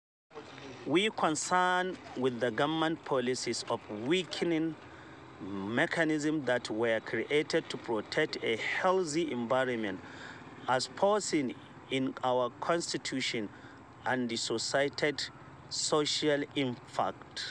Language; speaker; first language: English; non-native, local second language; Hausa